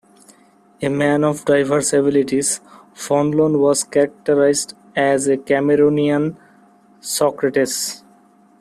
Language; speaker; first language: English; non-native, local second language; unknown